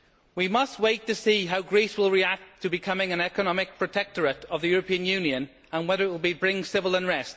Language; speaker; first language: English; native; English